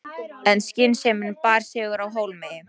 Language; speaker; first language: Icelandic; non-native, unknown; Polish